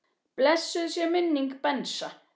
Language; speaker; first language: Icelandic; native; Icelandic